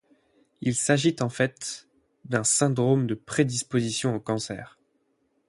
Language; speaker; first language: French; native; French